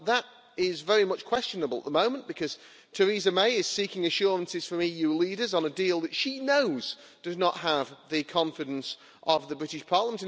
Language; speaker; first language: English; native; English